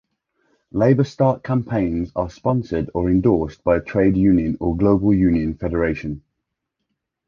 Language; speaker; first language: English; native; English